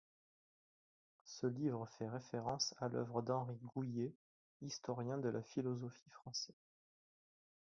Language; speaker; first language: French; native; French